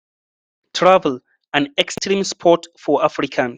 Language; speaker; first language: English; non-native, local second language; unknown